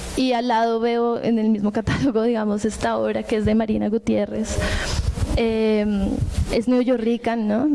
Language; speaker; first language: Spanish; native; Spanish